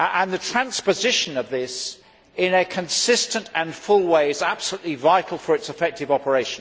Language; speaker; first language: English; native; English